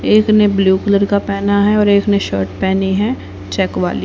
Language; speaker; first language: Hindi; native; Hindi